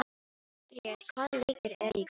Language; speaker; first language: Icelandic; non-native, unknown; Filipino